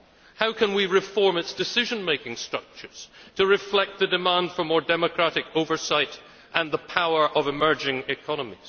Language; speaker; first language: English; native; English